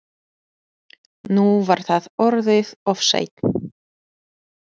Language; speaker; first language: Icelandic; non-native, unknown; Polish